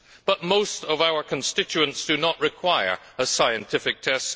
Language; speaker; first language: English; native; English